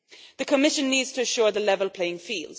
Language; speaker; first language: English; non-native, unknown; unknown